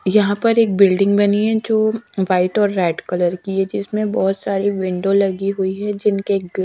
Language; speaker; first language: Hindi; native; Hindi